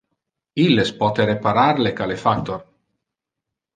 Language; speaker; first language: Interlingua; non-native, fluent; Italian